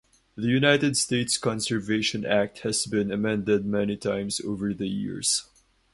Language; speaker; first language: English; non-native, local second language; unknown